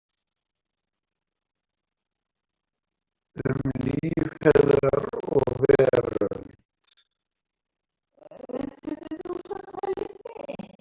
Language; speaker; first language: Icelandic; native; Icelandic